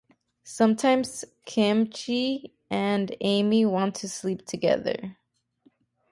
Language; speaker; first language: English; native; English